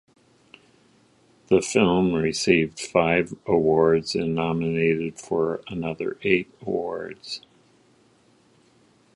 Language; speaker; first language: English; native; English